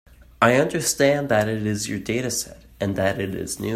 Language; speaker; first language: English; native; English